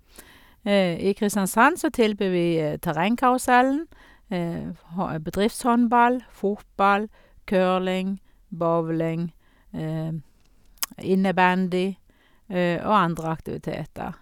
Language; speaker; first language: Norwegian; native; Norwegian